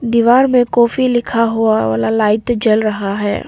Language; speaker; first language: Hindi; non-native, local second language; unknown